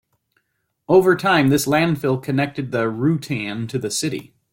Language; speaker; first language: English; native; English